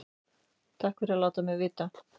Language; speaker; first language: Icelandic; native; Icelandic